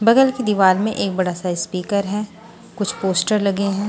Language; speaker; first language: Hindi; non-native, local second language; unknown